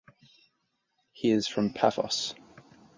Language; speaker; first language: English; native; English